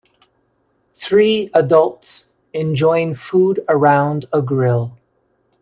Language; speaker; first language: English; native; English